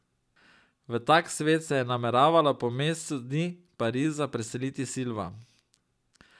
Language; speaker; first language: Slovenian; native; Slovenian